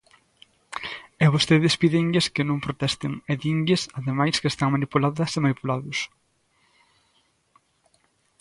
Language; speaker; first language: Galician; native; Galician